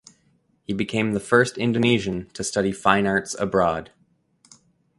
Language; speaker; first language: English; native; English